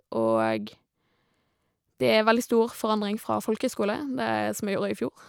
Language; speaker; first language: Norwegian; native; Norwegian